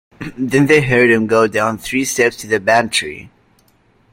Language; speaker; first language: English; native; English